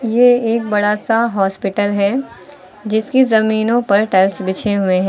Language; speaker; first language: Hindi; native; Hindi